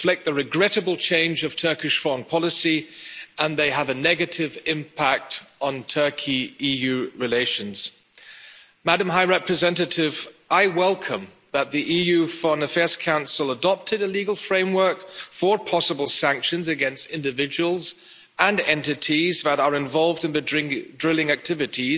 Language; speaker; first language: English; non-native, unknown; German